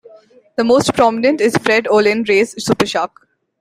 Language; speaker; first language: English; non-native, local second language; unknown